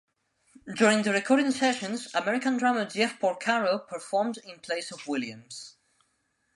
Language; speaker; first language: English; non-native, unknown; Spanish